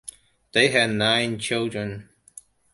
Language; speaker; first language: English; non-native, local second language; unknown